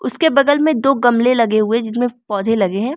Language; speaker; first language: Hindi; non-native, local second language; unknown